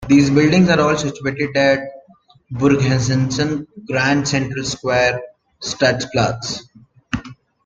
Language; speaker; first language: English; non-native, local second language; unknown